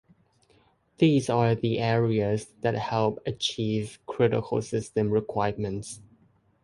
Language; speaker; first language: English; non-native, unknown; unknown